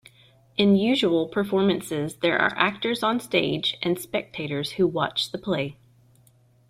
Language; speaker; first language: English; native; English